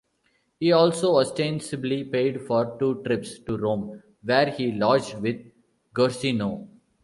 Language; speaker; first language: English; non-native, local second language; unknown